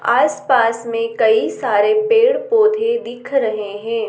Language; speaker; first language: Hindi; native; Hindi